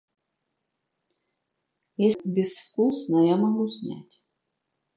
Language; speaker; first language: Russian; native; Russian